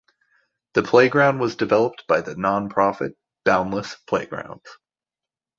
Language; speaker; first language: English; native; English